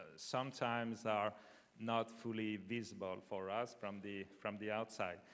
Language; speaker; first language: English; non-native, fluent; French